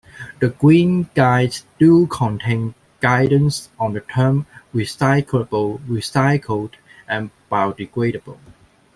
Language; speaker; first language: English; non-native, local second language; Cantonese